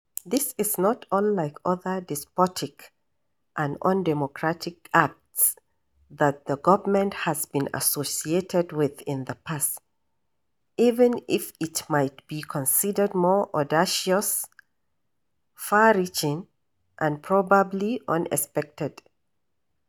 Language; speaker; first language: English; non-native, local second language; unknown